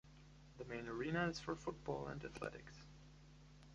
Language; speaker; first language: English; non-native, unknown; German